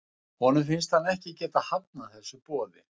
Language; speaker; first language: Icelandic; non-native, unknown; Russian